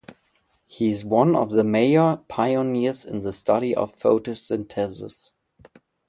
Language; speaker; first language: English; non-native, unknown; German